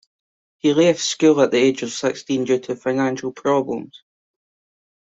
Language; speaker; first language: English; native; English